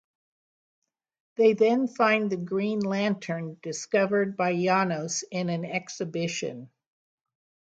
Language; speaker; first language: English; native; English